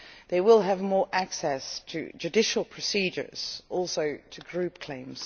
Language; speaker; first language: English; non-native, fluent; Dutch